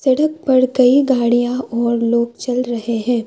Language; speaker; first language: Hindi; non-native, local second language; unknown